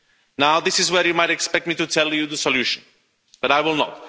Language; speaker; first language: English; non-native, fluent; Slovak